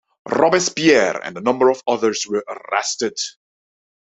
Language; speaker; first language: English; non-native, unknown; Dutch